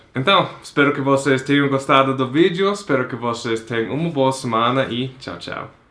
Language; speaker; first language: Portuguese; non-native, fluent; English